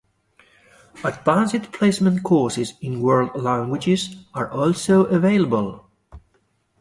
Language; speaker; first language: English; non-native, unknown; Galician